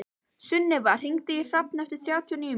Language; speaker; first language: Icelandic; native; Icelandic